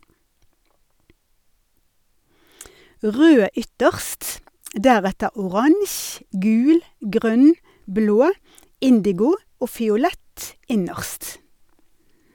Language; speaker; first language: Norwegian; native; Norwegian